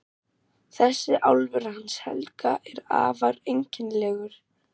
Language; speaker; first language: Icelandic; non-native, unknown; German